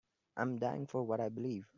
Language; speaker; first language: English; non-native, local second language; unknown